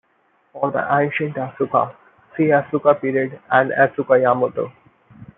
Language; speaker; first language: English; non-native, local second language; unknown